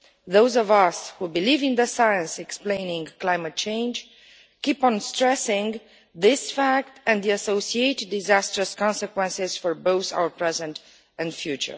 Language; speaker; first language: English; non-native, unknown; Romanian